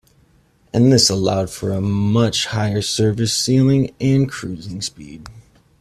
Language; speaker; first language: English; native; English